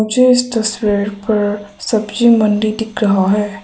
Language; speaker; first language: Hindi; early bilingual, other home language; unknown